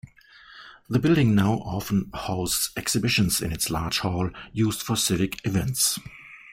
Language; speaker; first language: English; non-native, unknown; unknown